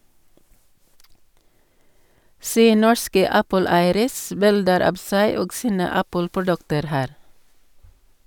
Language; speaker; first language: Norwegian; non-native, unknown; Cebuano